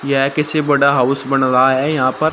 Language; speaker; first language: Hindi; native; Hindi